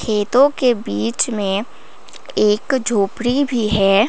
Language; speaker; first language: Hindi; non-native, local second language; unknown